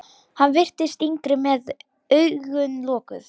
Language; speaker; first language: Icelandic; non-native, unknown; Lithuanian